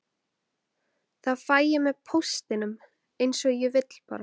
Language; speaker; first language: Icelandic; native; Icelandic